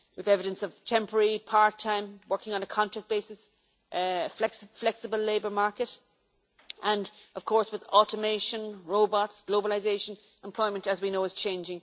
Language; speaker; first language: English; native; English